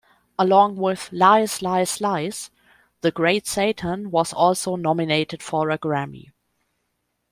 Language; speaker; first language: English; non-native, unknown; German